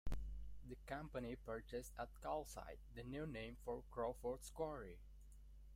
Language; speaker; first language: English; non-native, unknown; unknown